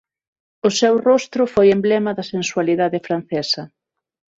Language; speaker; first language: Galician; non-native, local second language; Spanish